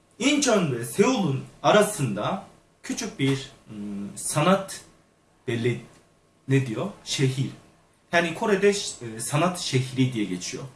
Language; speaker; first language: Turkish; non-native, fluent; Korean